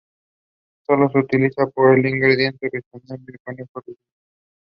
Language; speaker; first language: English; non-native, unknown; Spanish